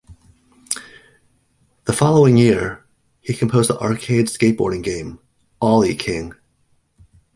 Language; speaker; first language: English; native; English